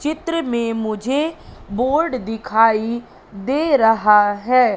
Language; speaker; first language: Hindi; native; Hindi